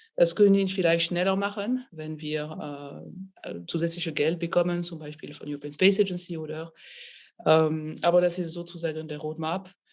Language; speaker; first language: German; non-native, fluent; French